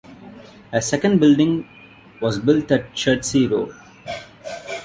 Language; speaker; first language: English; non-native, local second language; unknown